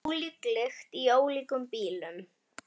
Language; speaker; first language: Icelandic; native; Icelandic